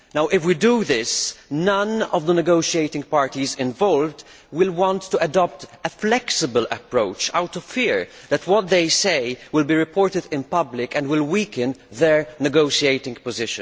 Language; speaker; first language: English; non-native, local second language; Maltese